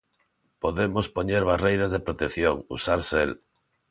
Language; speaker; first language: Galician; non-native, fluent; Spanish